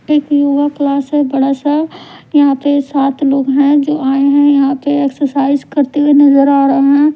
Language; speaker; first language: Hindi; non-native, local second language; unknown